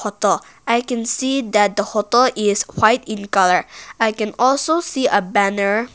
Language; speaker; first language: English; non-native, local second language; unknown